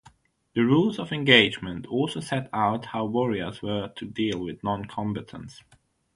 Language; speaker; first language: English; non-native, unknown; German